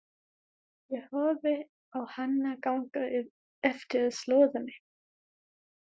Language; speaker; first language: Icelandic; non-native, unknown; German